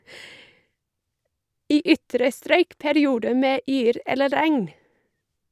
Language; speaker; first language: Norwegian; non-native, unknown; English